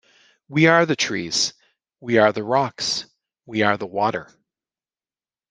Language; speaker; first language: English; native; English